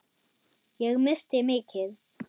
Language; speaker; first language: Icelandic; non-native, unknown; German